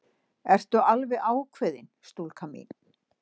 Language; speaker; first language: Icelandic; native; Icelandic